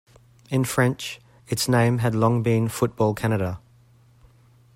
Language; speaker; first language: English; native; English